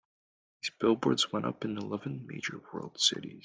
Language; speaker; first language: English; native; English